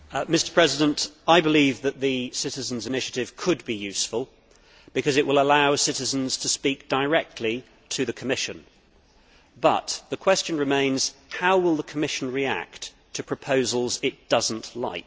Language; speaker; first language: English; native; English